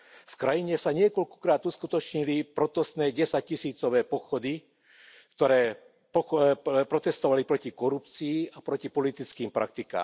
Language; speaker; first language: Slovak; non-native, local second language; Hungarian